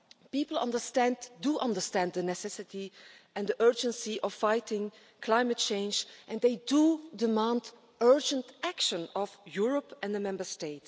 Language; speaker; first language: English; non-native, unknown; Dutch